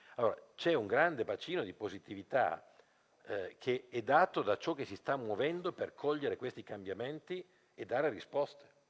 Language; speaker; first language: Italian; native; Italian